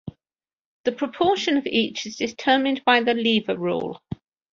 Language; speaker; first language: English; native; English